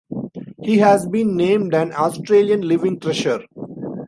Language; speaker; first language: English; non-native, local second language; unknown